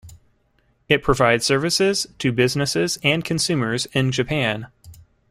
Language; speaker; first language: English; native; English